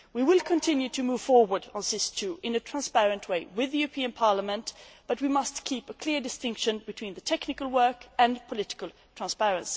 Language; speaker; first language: English; non-native, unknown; Swedish